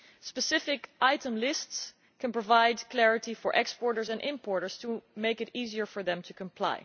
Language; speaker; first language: English; non-native, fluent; Dutch